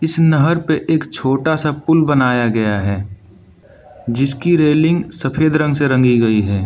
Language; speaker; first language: Hindi; non-native, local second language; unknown